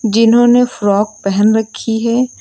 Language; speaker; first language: Hindi; native; Hindi